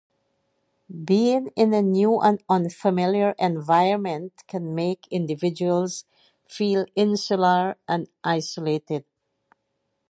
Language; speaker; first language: English; native; English